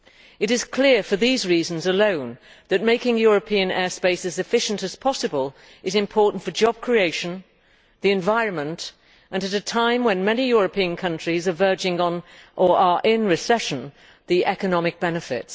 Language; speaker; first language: English; native; English